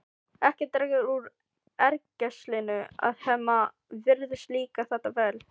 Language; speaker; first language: Icelandic; non-native, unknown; Filipino